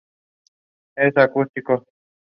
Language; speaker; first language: English; non-native, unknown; Spanish